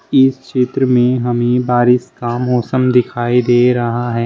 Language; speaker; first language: Hindi; native; Hindi